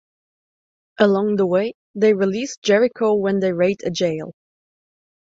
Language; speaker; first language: English; non-native, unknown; German